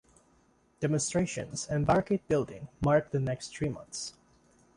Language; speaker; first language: English; non-native, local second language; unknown